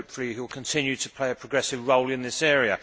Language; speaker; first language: English; native; English